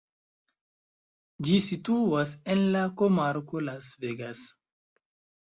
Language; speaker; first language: Esperanto; non-native, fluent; Chinese